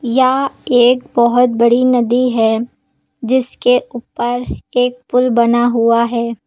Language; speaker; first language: Hindi; native; Hindi